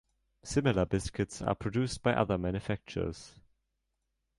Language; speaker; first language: English; non-native, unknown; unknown